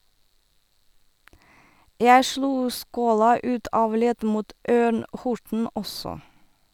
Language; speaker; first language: Norwegian; non-native, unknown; Russian